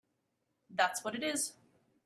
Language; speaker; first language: English; native; English